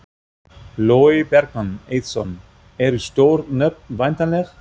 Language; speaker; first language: Icelandic; non-native, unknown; German